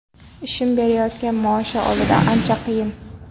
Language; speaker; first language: Uzbek; non-native, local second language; Kara-Kalpak